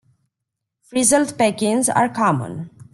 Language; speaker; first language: English; non-native, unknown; Romanian